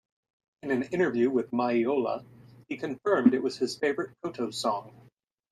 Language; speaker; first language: English; native; English